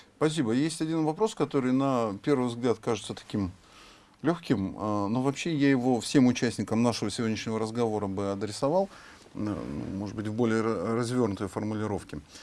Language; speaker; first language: Russian; native; Russian